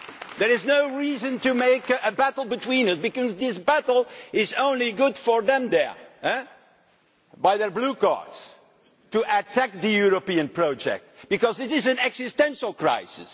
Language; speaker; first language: English; non-native, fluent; Dutch